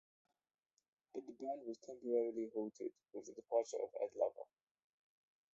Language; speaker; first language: English; native; English